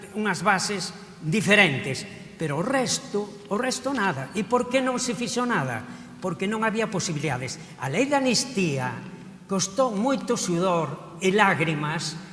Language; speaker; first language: Galician; early bilingual, other home language; Spanish